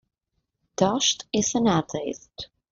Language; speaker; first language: English; non-native, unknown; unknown